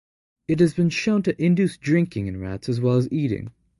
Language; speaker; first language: English; native; English